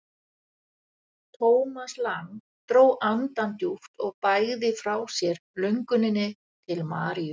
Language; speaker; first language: Icelandic; native; Icelandic